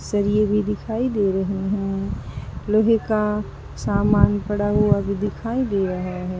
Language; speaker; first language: Hindi; native; Hindi